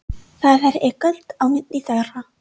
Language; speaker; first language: Icelandic; non-native, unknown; English